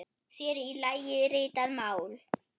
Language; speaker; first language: Icelandic; non-native, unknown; German